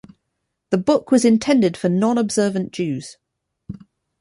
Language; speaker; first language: English; native; English